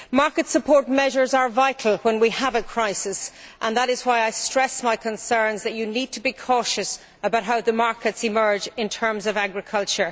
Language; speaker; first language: English; native; English